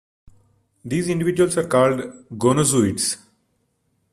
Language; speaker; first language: English; non-native, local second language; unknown